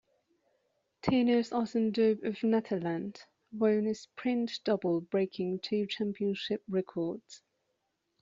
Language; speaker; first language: English; non-native, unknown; Persian